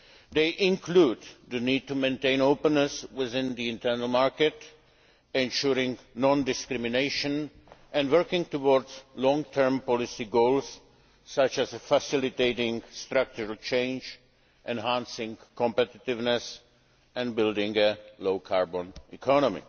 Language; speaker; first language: English; non-native, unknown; Czech